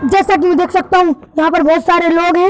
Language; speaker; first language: Hindi; native; Hindi